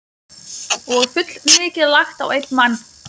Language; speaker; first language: Icelandic; non-native, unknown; Lithuanian